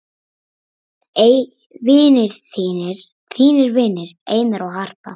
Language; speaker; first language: Icelandic; native; Icelandic